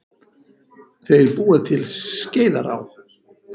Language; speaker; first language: Icelandic; native; Icelandic